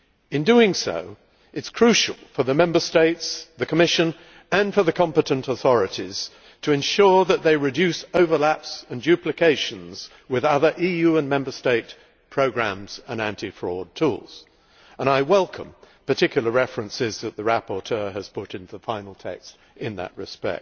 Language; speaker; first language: English; native; English